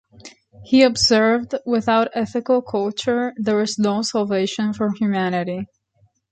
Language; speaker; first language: English; non-native, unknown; Spanish